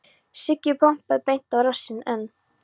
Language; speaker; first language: Icelandic; non-native, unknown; Polish